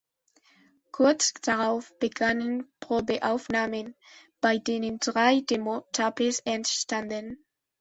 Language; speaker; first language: German; non-native, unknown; Spanish